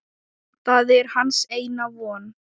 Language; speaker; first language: Icelandic; non-native, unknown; Thai